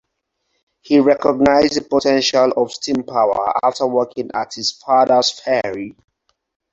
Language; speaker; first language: English; non-native, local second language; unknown